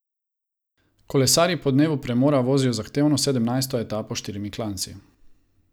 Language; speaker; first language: Slovenian; non-native, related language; Croatian